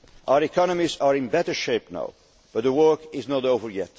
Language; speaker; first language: English; non-native, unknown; Dutch